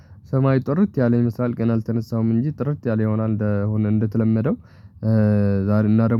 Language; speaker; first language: Amharic; non-native, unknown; Tigrinya